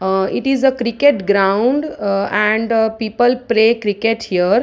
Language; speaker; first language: English; non-native, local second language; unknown